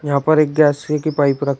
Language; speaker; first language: Hindi; native; Hindi